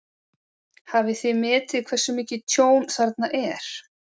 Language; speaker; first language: Icelandic; native; Icelandic